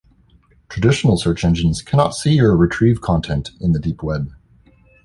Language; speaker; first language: English; native; English